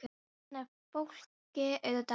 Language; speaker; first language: Icelandic; non-native, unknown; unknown